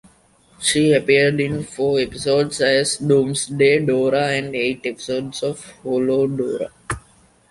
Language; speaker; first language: English; non-native, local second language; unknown